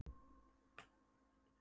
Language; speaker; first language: Icelandic; non-native, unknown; Polish